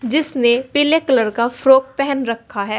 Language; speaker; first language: Hindi; native; Hindi